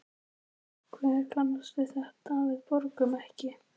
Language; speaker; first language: Icelandic; native; Icelandic